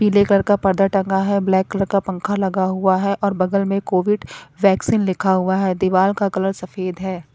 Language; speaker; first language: Hindi; non-native, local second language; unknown